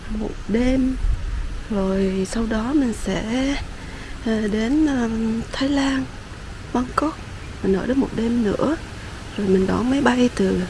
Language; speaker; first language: Vietnamese; early bilingual, heritage; Vietnamese